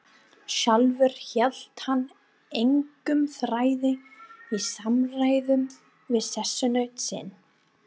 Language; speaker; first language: Icelandic; non-native, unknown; English